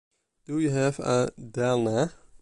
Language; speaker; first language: English; non-native, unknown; Dutch